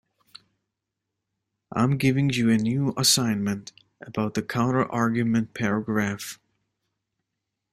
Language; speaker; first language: English; native; English